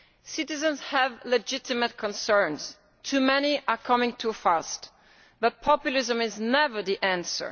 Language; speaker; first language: English; non-native, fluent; Italian